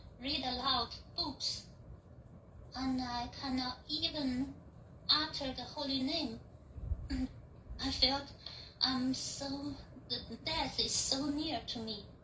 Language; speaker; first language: English; non-native, fluent; Chinese